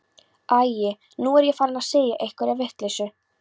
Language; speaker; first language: Icelandic; non-native, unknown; Polish